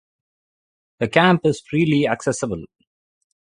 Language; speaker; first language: English; non-native, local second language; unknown